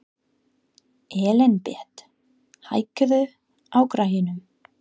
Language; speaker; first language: Icelandic; non-native, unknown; English